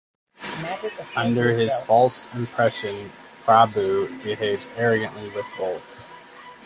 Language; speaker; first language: English; native; English